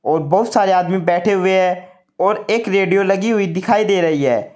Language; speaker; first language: Hindi; native; Hindi